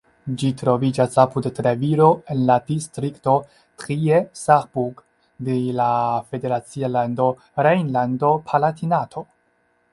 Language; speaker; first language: Esperanto; non-native, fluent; Chinese